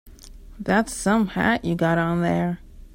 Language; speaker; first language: English; native; English